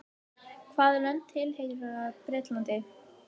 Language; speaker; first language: Icelandic; native; Icelandic